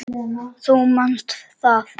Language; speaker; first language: Icelandic; non-native, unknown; Czech